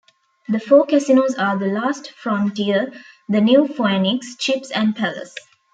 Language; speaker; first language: English; non-native, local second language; Tamil